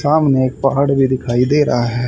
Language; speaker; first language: Hindi; native; Hindi